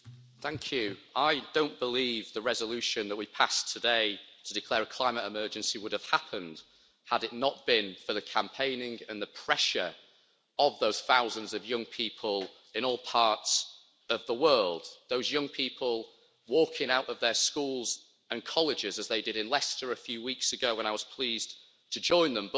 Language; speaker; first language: English; native; English